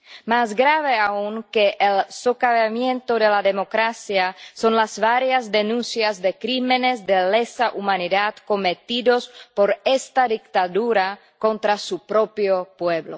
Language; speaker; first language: Spanish; non-native, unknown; Czech